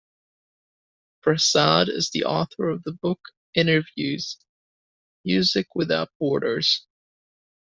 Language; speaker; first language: English; native; English